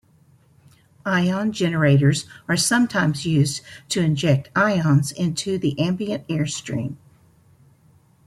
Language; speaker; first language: English; native; English